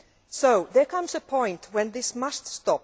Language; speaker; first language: English; non-native, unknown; Finnish